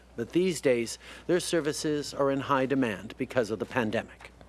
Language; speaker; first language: English; early bilingual, other home language; French